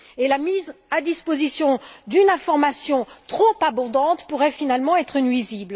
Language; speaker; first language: French; native; French